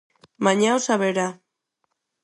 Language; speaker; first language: Galician; non-native, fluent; Spanish